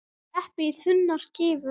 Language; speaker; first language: Icelandic; native; Icelandic